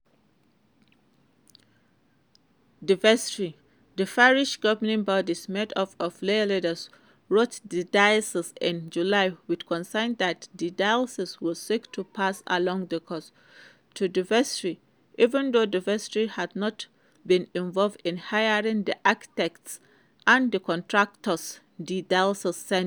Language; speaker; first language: English; non-native, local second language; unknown